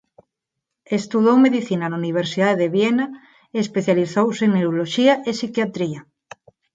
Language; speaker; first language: Galician; non-native, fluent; Spanish